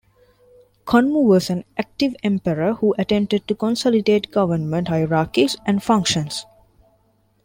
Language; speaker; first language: English; non-native, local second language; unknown